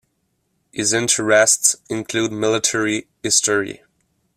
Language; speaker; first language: English; non-native, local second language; French